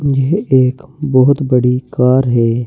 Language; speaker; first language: Hindi; native; Hindi